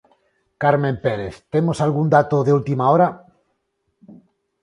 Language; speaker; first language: Galician; non-native, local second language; Spanish